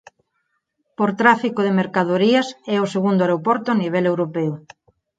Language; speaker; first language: Galician; non-native, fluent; Spanish